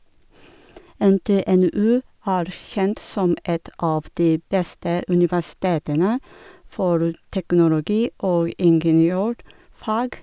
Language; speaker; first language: Norwegian; non-native, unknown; Japanese